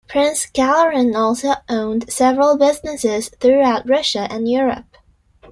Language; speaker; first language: English; non-native, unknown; Chinese